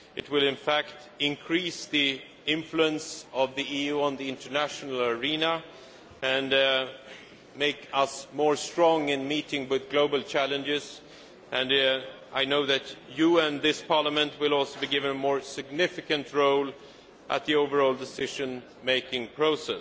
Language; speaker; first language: English; non-native, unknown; Swedish